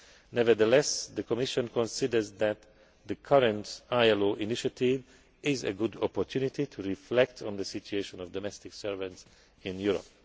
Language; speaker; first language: English; non-native, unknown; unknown